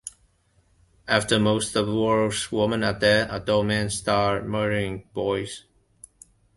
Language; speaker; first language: English; non-native, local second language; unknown